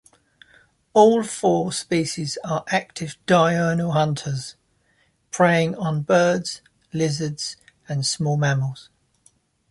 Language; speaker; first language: English; native; English